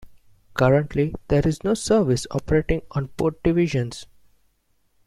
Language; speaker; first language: English; non-native, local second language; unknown